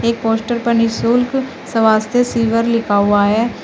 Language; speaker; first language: Hindi; native; Hindi